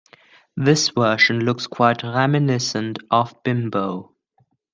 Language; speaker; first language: English; non-native, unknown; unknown